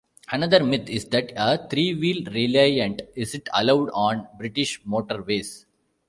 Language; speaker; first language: English; non-native, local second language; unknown